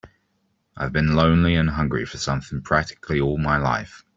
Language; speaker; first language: English; native; English